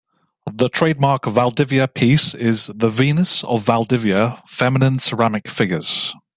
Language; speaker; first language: English; native; English